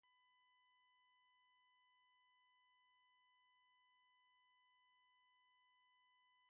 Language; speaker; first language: English; native; English